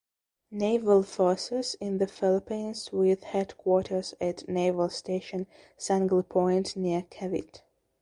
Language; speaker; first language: English; non-native, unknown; Belarusian